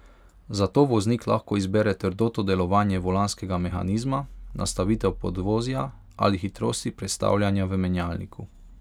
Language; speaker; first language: Slovenian; non-native, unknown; Hungarian